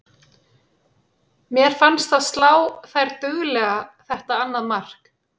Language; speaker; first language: Icelandic; native; Icelandic